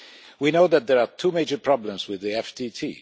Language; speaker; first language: English; non-native, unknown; Polish